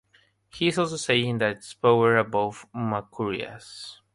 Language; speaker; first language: English; non-native, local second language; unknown